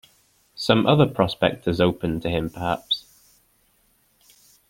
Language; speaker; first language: English; native; English